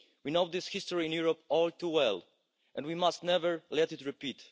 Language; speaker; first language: English; non-native, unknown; Polish